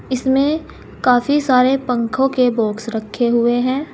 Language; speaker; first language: Hindi; native; Hindi